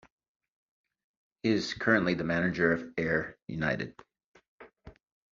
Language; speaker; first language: English; native; English